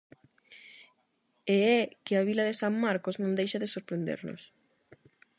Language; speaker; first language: Galician; non-native, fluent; Spanish